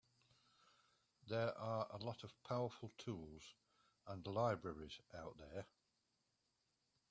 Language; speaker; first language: English; native; English